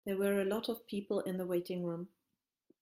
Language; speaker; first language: English; non-native, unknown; German